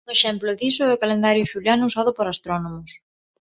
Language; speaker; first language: Galician; non-native, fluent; Spanish